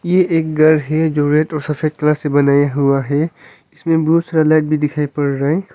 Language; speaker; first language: Hindi; non-native, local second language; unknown